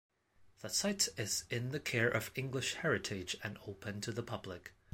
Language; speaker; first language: English; non-native, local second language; Cantonese